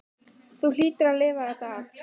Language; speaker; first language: Icelandic; native; Icelandic